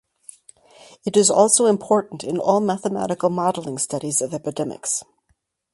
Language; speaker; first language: English; native; English